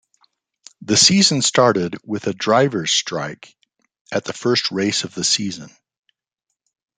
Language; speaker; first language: English; native; English